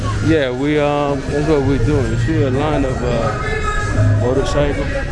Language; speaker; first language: English; native; English